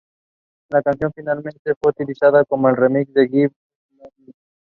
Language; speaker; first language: English; non-native, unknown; Spanish